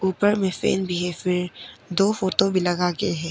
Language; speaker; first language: Hindi; non-native, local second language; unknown